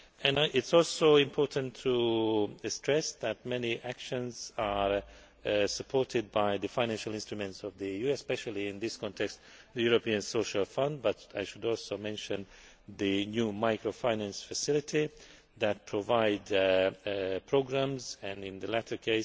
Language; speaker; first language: English; non-native, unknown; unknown